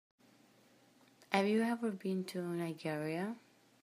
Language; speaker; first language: English; native; English